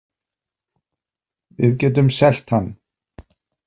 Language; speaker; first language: Icelandic; non-native, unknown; Polish